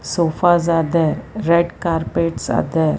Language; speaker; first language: English; non-native, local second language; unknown